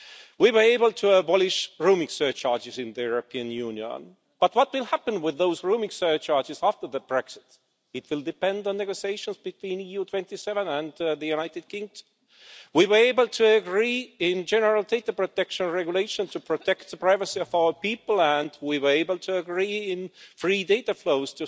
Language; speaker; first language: English; non-native, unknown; Estonian